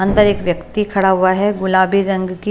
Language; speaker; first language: Hindi; non-native, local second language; Punjabi